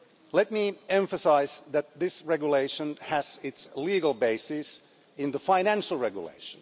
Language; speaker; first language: English; non-native, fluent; Finnish